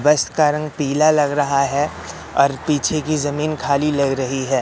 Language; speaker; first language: Hindi; native; Hindi